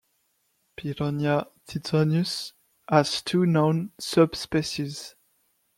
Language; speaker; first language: English; non-native, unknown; French